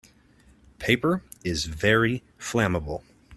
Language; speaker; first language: English; native; English